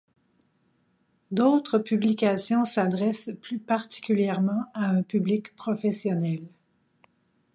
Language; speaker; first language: French; native; French